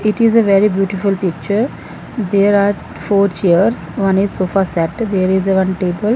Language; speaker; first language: English; non-native, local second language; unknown